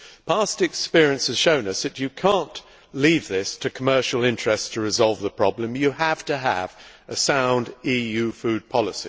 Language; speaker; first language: English; native; English